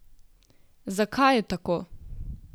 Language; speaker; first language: Slovenian; native; Slovenian